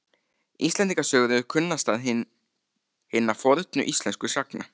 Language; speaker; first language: Icelandic; native; Icelandic